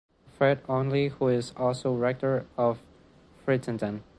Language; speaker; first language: English; non-native, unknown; Spanish